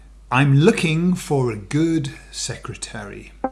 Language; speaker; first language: English; native; English